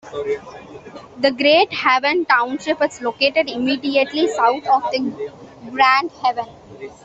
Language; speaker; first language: English; non-native, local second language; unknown